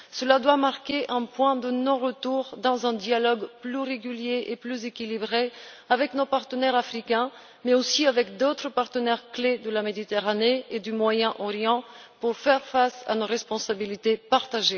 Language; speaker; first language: French; non-native, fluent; Bulgarian